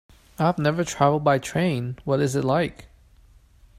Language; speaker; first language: English; non-native, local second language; Cantonese